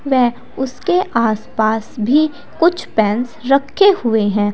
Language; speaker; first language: Hindi; native; Hindi